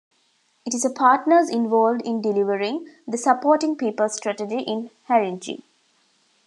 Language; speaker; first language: English; non-native, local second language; Tamil